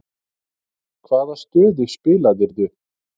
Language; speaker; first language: Icelandic; native; Icelandic